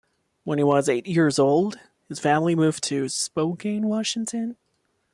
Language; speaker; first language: English; non-native, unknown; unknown